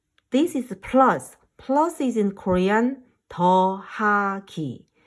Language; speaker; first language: English; non-native, fluent; Korean